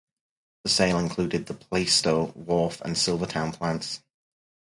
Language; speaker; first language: English; native; English